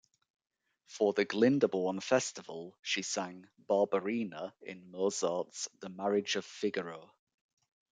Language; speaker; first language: English; native; English